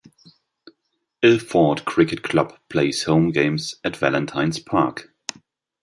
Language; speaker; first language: English; non-native, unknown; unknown